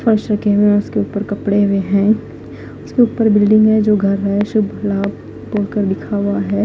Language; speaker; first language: Hindi; non-native, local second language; Punjabi